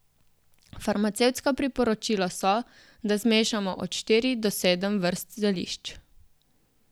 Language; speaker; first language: Slovenian; native; Slovenian